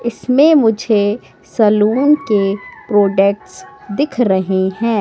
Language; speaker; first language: Hindi; native; Hindi